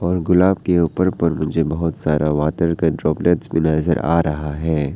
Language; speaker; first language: Hindi; non-native, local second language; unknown